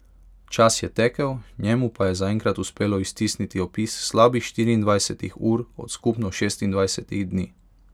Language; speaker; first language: Slovenian; non-native, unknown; Hungarian